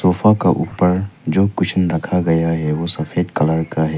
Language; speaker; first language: Hindi; non-native, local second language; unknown